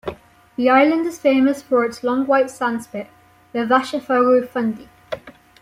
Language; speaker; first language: English; native; English